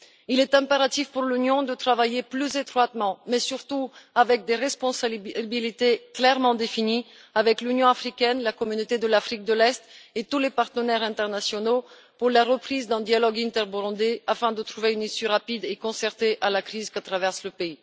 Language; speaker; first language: French; non-native, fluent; Bulgarian